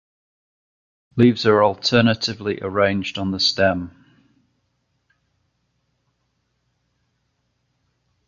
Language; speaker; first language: English; native; English